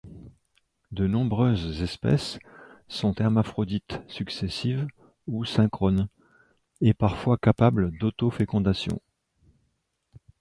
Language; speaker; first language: French; native; French